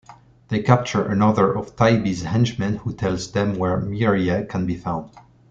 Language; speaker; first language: English; non-native, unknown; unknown